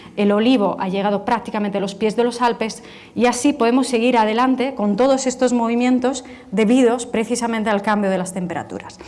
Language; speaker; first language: Spanish; non-native, related language; Italian